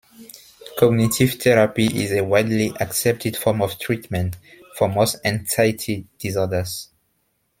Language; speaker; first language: English; non-native, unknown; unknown